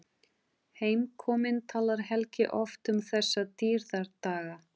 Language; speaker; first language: Icelandic; non-native, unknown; Portuguese